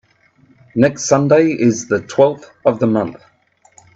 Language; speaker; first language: English; native; English